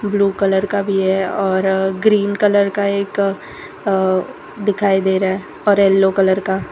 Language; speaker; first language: Hindi; non-native, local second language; Gujarati